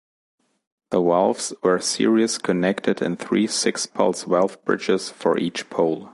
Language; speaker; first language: English; non-native, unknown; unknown